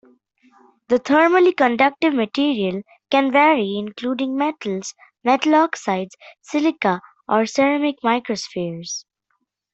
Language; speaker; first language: English; non-native, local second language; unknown